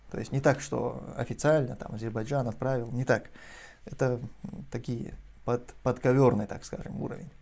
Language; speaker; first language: Russian; non-native, local second language; Chechen